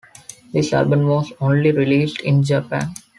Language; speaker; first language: English; non-native, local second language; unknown